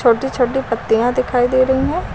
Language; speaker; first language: Hindi; native; Hindi